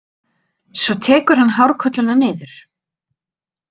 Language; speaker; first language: Icelandic; native; Icelandic